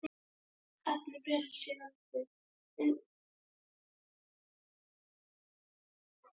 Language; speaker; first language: Icelandic; native; Icelandic